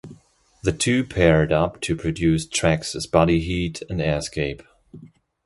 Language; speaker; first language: English; non-native, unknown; German